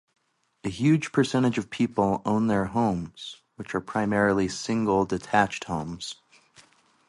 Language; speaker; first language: English; native; English